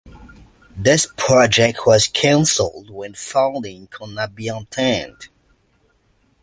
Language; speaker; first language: English; native; English